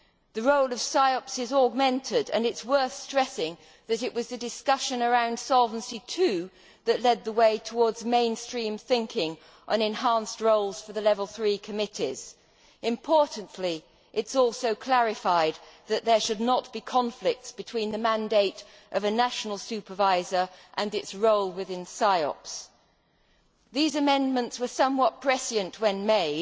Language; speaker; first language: English; native; English